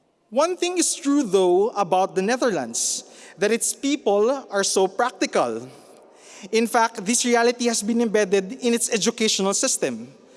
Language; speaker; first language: English; non-native, local second language; Filipino